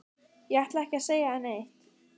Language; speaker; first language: Icelandic; native; Icelandic